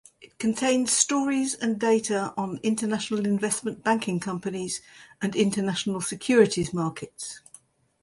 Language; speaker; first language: English; native; English